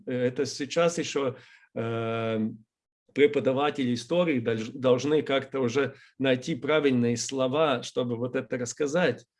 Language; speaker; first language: Russian; non-native, fluent; Latvian